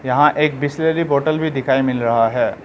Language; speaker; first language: Hindi; non-native, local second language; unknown